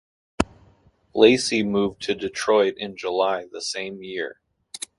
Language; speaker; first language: English; native; English